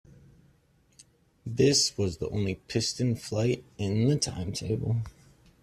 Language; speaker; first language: English; native; English